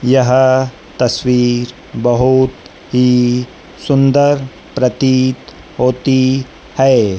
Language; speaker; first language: Hindi; native; Hindi